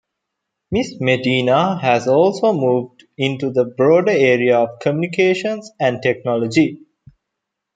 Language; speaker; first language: English; non-native, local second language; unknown